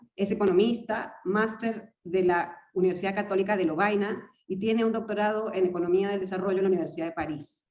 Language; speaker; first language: Spanish; native; Spanish